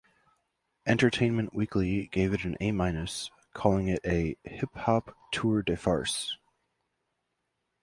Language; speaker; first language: English; native; English